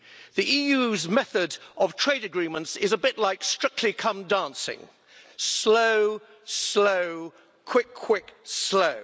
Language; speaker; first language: English; native; English